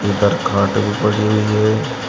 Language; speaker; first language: Hindi; native; Hindi